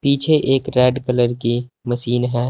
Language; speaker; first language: Hindi; native; Hindi